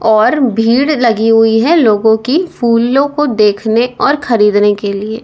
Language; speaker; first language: Hindi; native; Hindi